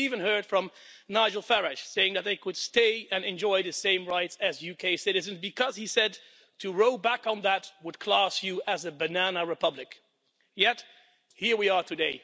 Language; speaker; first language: English; non-native, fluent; Dutch